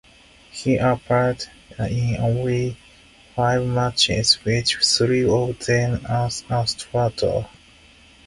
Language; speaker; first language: English; non-native, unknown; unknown